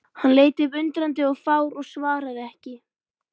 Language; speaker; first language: Icelandic; native; Icelandic